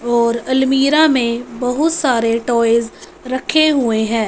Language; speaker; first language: Hindi; non-native, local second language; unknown